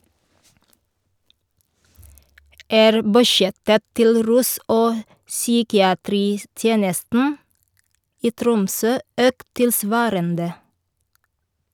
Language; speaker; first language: Norwegian; non-native, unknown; Filipino